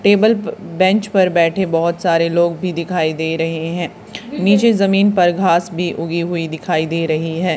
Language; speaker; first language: Hindi; native; Hindi